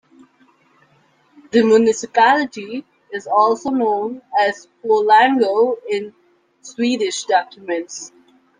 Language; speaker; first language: English; non-native, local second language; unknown